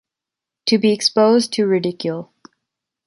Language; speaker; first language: English; native; English